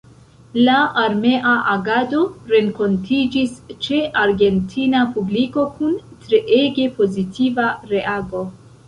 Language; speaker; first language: Esperanto; non-native, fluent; Central Kurdish